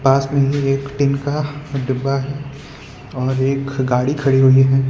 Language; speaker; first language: Hindi; non-native, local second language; Gujarati